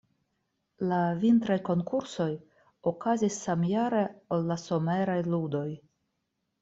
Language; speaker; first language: Esperanto; non-native, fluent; Russian